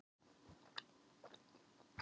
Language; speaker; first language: Icelandic; non-native, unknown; Thai